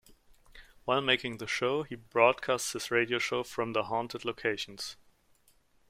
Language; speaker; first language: English; non-native, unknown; German